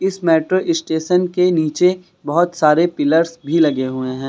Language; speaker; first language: Hindi; native; Hindi